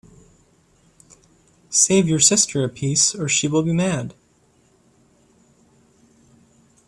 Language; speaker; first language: English; native; English